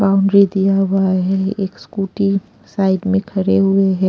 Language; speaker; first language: Hindi; non-native, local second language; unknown